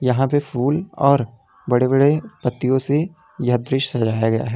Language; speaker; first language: Hindi; native; Hindi